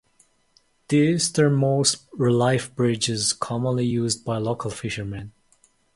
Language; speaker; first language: English; non-native, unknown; Mongolian